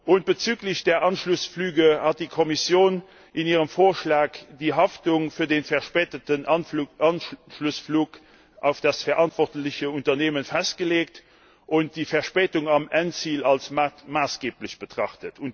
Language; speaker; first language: German; non-native, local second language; Luxembourgish